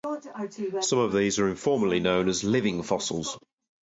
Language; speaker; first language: English; native; English